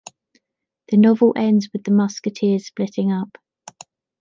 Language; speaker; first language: English; native; English